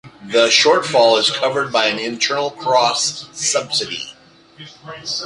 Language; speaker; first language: English; native; English